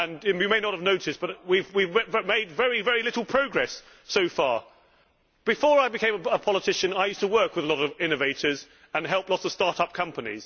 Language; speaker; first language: English; native; English